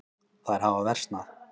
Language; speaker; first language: Icelandic; native; Icelandic